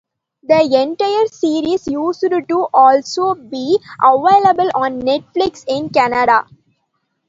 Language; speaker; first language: English; non-native, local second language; Tamil